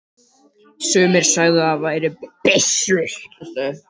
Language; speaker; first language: Icelandic; native; Icelandic